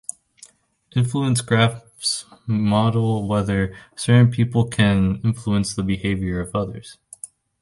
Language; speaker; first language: English; native; English